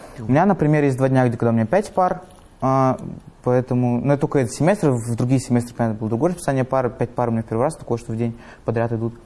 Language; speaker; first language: Russian; native; Russian